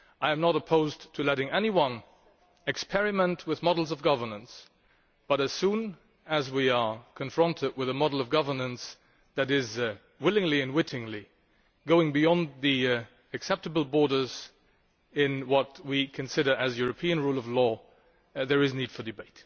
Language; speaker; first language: English; non-native, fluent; Luxembourgish